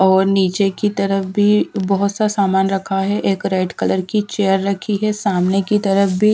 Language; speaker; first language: Hindi; non-native, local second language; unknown